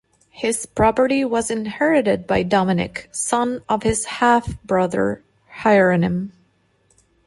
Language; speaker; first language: English; non-native, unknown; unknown